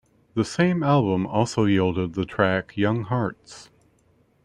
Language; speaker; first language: English; native; English